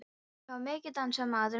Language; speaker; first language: Icelandic; non-native, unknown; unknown